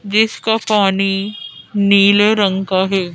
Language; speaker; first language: Hindi; native; Hindi